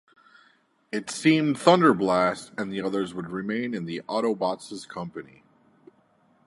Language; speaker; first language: English; native; English